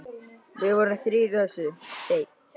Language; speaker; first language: Icelandic; native; Icelandic